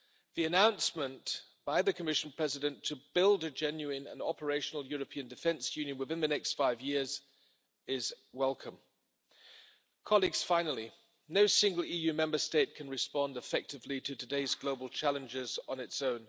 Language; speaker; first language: English; non-native, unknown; German